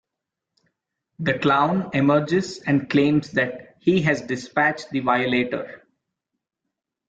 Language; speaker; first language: English; non-native, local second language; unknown